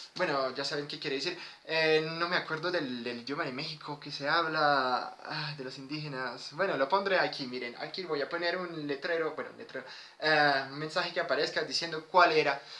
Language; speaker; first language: Spanish; non-native, fluent; French